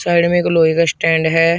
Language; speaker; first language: Hindi; native; Hindi